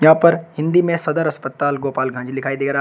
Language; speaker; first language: Hindi; native; Hindi